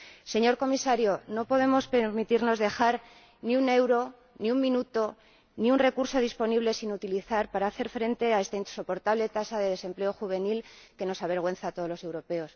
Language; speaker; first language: Spanish; native; Spanish